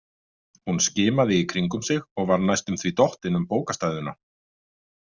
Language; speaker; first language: Icelandic; native; Icelandic